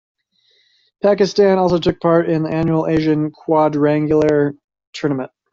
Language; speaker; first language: English; native; English